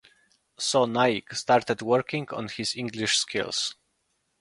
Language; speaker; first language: English; non-native, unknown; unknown